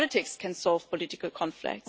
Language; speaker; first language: English; non-native, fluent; German